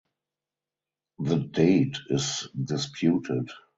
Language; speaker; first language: English; non-native, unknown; German